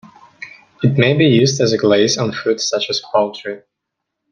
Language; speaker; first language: English; non-native, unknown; Russian